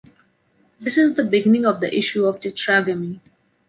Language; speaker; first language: English; non-native, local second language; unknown